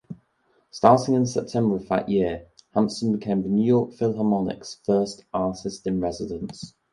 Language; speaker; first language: English; native; English